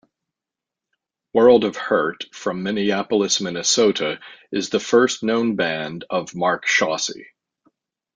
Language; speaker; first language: English; native; English